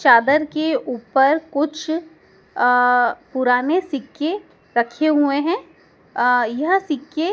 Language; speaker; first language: Hindi; native; Hindi